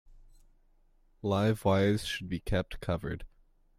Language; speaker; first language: English; native; English